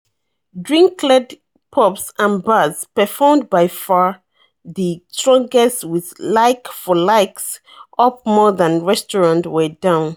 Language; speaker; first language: English; non-native, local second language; Yoruba